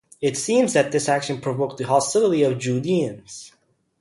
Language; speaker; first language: English; native; English